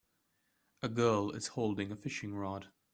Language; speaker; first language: English; native; English